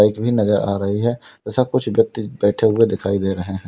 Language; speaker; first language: Hindi; native; Hindi